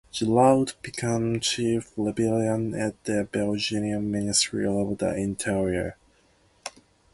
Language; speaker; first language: English; non-native, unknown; Japanese